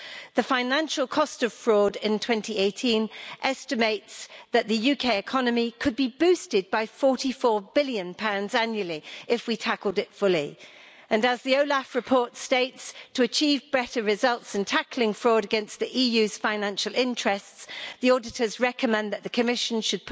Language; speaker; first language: English; native; English